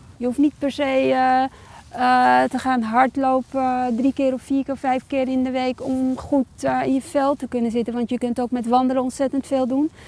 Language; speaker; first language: Dutch; early bilingual, other home language; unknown